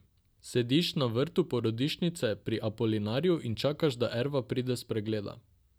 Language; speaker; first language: Slovenian; non-native, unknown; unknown